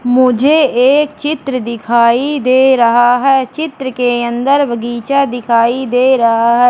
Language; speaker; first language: Hindi; native; Hindi